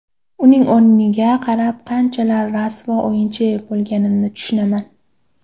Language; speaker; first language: Uzbek; non-native, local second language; Kara-Kalpak